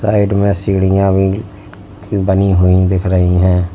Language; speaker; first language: Hindi; native; Hindi